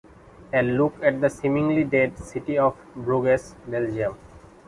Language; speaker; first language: English; non-native, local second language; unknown